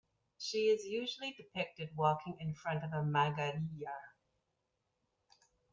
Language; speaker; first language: English; native; English